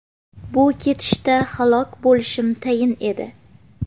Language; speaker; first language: Uzbek; native; Uzbek